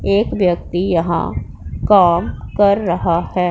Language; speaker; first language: Hindi; non-native, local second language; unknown